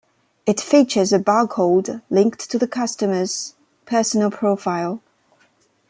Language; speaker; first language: English; non-native, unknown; Chinese